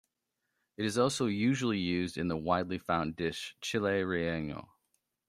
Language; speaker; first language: English; native; English